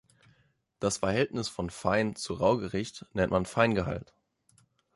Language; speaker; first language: German; native; German